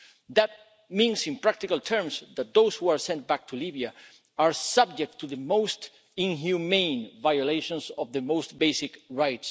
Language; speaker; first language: English; non-native, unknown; Spanish